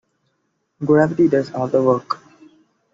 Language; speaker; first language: English; non-native, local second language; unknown